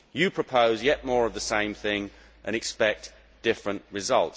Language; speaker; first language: English; native; English